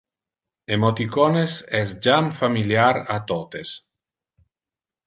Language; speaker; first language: Interlingua; non-native, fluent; Italian